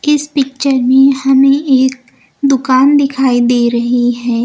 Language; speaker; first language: Hindi; native; Hindi